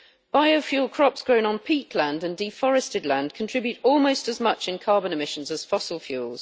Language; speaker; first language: English; native; English